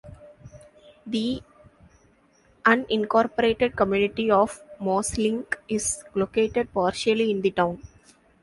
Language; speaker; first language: English; non-native, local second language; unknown